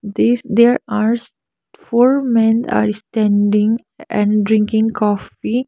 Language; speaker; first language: English; non-native, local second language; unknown